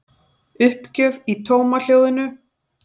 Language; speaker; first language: Icelandic; native; Icelandic